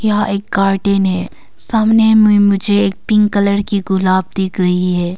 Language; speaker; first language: Hindi; non-native, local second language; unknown